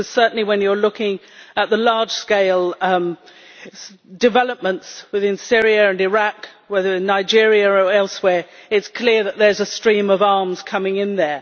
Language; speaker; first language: English; native; English